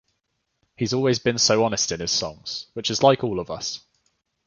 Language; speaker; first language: English; native; English